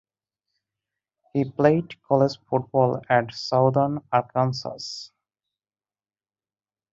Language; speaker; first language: English; non-native, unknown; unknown